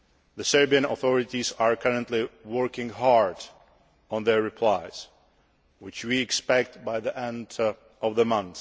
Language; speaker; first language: English; non-native, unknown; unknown